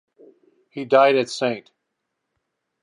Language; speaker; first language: English; native; English